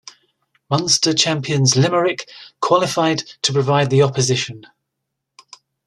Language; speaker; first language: English; native; English